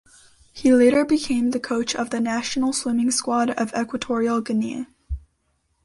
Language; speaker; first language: English; native; English